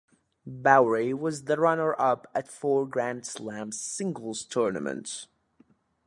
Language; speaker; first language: English; native; English